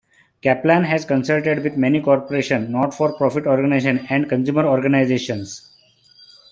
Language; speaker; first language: English; non-native, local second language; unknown